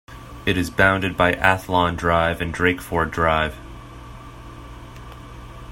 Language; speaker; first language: English; native; English